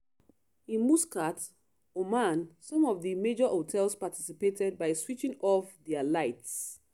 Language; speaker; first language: English; non-native, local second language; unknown